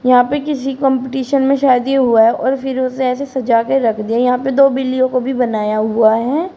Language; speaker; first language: Hindi; native; Hindi